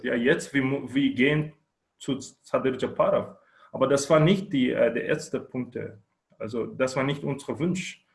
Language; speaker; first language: German; non-native, learner; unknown